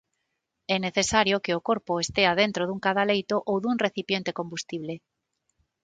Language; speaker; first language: Galician; non-native, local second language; Spanish